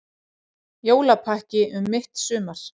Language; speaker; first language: Icelandic; native; Icelandic